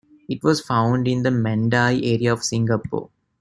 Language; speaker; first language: English; non-native, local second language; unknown